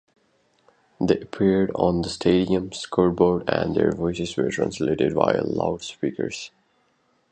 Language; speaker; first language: English; native; English